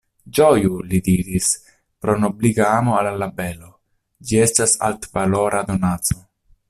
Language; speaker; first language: Esperanto; non-native, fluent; Italian